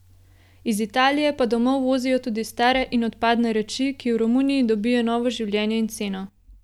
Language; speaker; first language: Slovenian; native; Slovenian